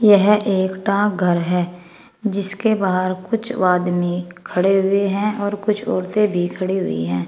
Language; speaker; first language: Hindi; native; Hindi